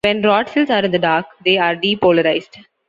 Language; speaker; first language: English; non-native, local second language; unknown